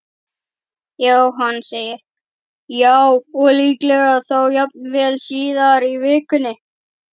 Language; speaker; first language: Icelandic; native; Icelandic